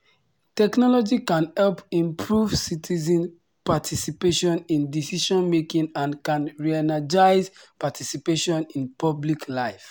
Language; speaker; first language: English; non-native, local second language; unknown